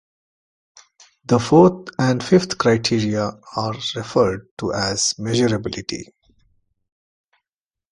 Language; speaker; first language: English; non-native, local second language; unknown